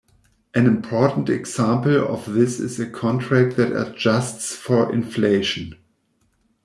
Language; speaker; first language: English; non-native, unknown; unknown